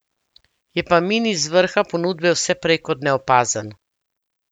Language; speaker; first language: Slovenian; native; Slovenian